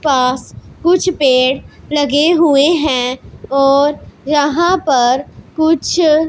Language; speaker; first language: Hindi; non-native, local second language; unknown